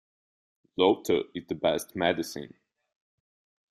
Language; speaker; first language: English; non-native, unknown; Italian